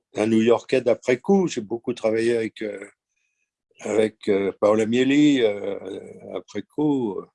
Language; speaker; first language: French; native; French